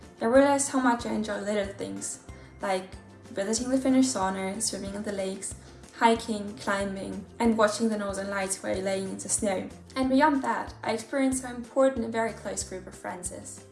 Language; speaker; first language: English; non-native, fluent; German